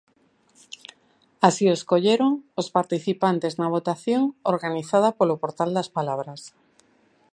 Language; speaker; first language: Galician; native; Galician